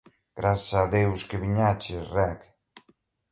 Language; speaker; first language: Galician; native; Galician